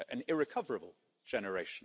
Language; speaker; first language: English; native; English